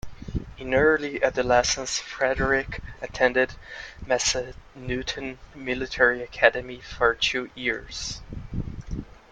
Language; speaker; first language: English; native; English